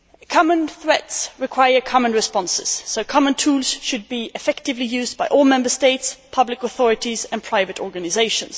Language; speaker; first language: English; non-native, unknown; Swedish